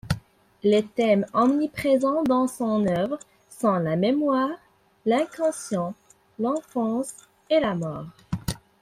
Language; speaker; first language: French; non-native, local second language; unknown